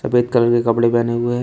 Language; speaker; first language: Hindi; native; Hindi